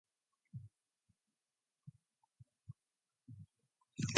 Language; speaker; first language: English; non-native, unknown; Mongolian